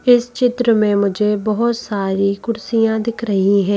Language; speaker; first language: Hindi; native; Hindi